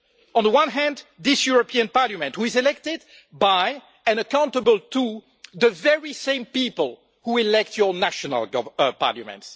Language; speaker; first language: English; non-native, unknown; French